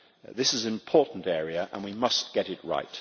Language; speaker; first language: English; native; English